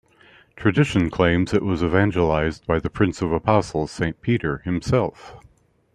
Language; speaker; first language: English; native; English